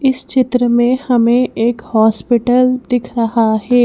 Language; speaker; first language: Hindi; native; Hindi